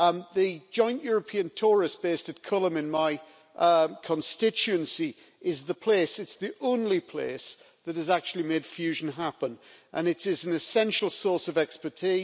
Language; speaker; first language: English; native; English